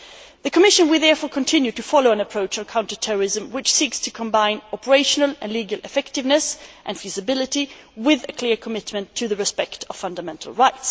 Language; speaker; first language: English; non-native, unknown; Swedish